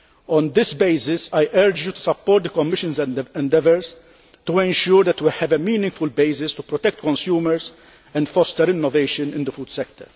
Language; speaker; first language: English; non-native, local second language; Maltese